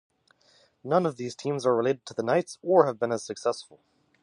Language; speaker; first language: English; native; English